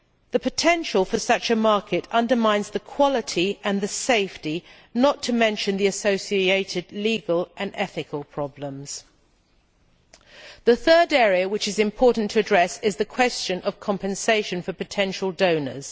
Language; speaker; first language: English; native; English